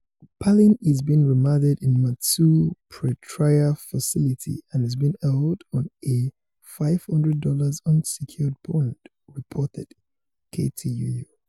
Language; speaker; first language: English; non-native, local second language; Yoruba